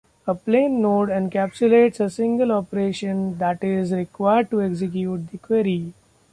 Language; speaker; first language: English; non-native, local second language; Marathi